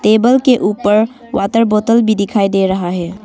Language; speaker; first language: Hindi; non-native, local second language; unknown